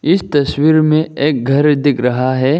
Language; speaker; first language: Hindi; non-native, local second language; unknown